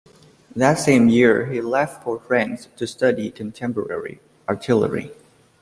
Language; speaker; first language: English; native; English